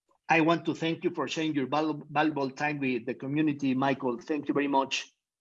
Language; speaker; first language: English; non-native, fluent; Spanish